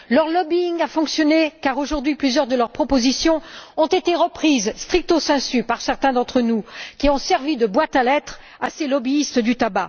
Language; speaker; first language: French; native; French